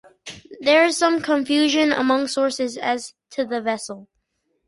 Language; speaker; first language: English; native; English